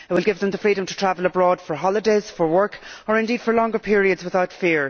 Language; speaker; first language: English; native; English